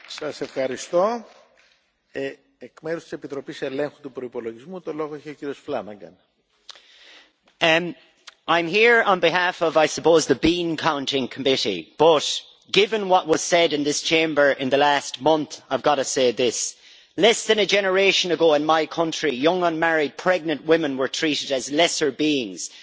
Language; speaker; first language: English; native; English